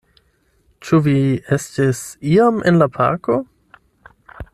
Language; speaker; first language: Esperanto; non-native, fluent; German